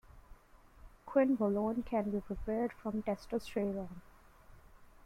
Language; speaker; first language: English; non-native, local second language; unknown